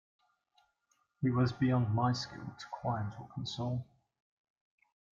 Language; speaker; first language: English; native; English